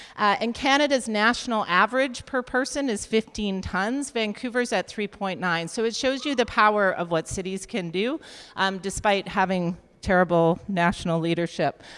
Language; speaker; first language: English; native; English